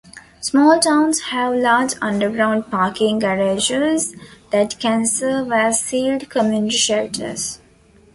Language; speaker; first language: English; non-native, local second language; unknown